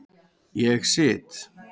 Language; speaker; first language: Icelandic; native; Icelandic